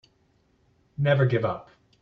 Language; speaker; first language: English; native; English